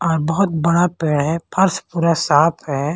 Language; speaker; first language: Hindi; non-native, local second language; Punjabi